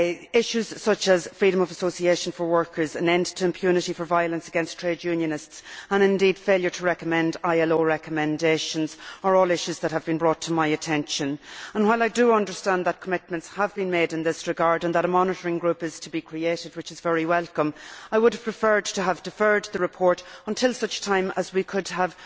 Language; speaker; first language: English; native; English